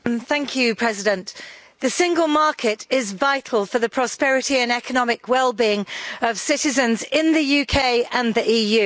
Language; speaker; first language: English; native; English